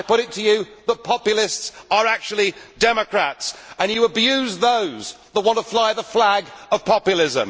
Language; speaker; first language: English; native; English